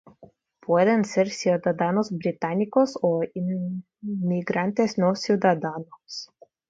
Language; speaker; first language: Spanish; non-native, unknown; Russian